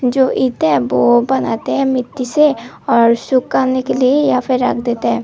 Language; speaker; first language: Hindi; non-native, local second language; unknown